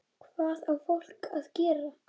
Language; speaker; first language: Icelandic; native; Icelandic